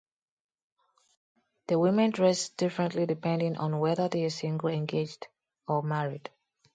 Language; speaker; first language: English; non-native, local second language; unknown